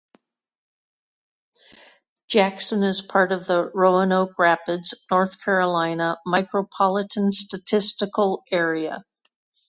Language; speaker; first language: English; native; English